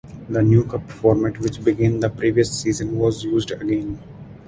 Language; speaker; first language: English; non-native, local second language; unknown